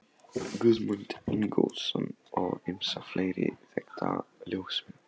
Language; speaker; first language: Icelandic; non-native, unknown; Polish